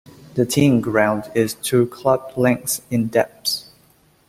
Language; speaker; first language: English; native; English